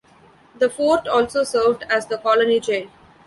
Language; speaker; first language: English; non-native, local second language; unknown